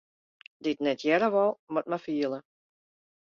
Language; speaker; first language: Western Frisian; non-native, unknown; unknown